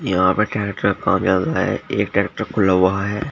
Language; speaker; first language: Hindi; native; Hindi